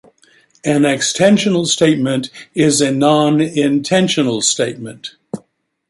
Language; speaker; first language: English; native; English